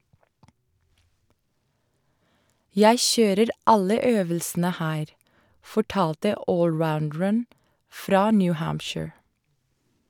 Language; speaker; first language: Norwegian; non-native, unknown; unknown